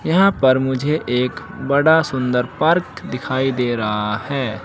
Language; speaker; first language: Hindi; native; Hindi